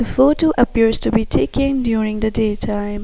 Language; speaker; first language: English; non-native, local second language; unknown